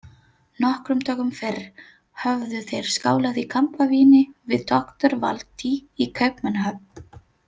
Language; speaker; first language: Icelandic; non-native, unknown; Filipino